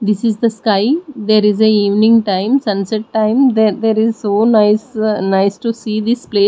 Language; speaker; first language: English; non-native, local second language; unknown